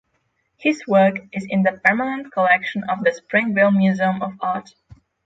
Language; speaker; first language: English; non-native, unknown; Polish